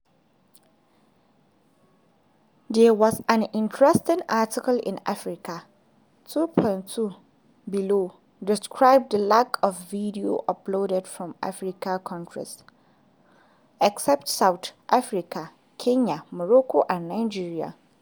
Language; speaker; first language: English; non-native, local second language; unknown